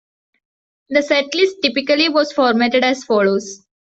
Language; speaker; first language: English; non-native, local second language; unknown